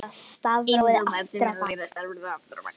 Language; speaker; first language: Icelandic; native; Icelandic